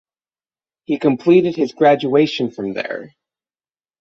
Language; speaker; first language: English; native; English